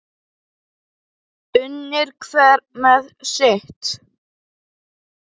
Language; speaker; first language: Icelandic; non-native, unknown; Polish